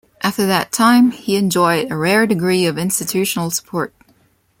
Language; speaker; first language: English; non-native, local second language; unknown